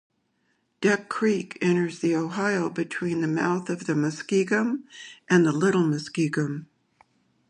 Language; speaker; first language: English; native; English